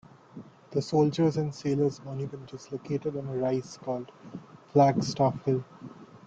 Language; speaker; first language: English; non-native, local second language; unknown